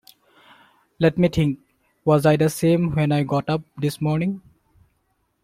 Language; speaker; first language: English; non-native, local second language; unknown